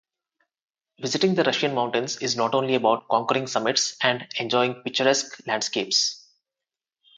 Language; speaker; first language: English; non-native, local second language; Telugu